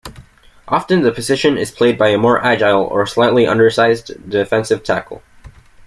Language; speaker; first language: English; native; English